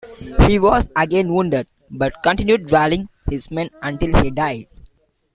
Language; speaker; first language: English; non-native, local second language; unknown